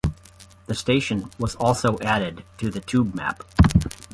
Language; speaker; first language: English; native; English